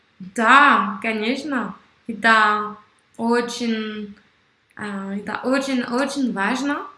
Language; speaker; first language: Russian; non-native, learner; French